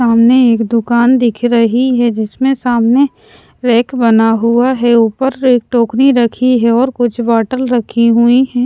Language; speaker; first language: Hindi; non-native, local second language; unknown